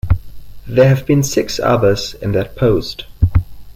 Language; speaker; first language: English; non-native, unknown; German